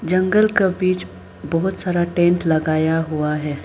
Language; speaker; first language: Hindi; non-native, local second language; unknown